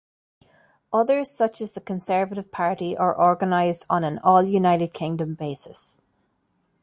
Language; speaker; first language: English; native; English